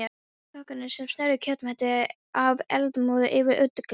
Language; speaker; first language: Icelandic; non-native, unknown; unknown